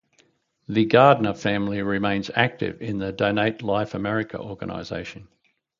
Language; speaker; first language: English; native; English